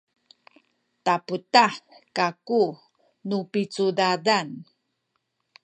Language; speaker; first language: Sakizaya; native; Sakizaya